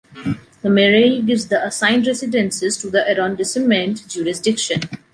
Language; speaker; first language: English; non-native, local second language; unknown